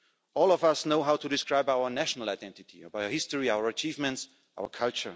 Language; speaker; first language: English; non-native, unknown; German